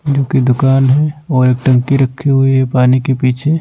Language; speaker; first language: Hindi; non-native, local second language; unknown